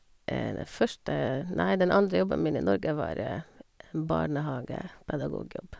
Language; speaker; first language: Norwegian; non-native, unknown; Hungarian